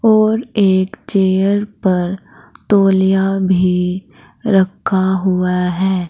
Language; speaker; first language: Hindi; native; Hindi